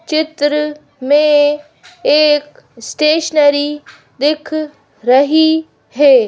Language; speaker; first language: Hindi; native; Hindi